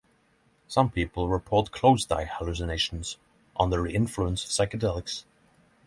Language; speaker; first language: English; non-native, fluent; Norwegian